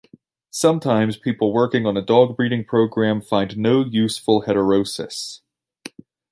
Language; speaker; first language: English; native; English